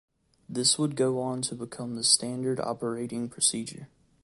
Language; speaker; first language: English; native; English